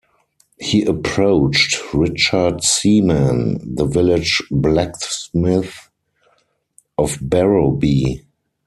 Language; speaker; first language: English; non-native, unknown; German